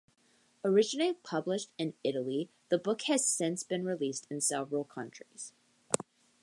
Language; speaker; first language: English; native; English